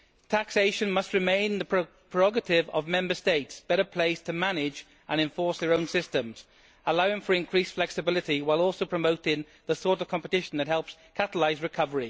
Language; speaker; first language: English; native; English